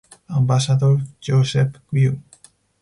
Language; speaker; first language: English; non-native, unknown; Spanish